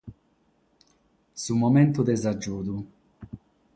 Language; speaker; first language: Sardinian; non-native, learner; Catalan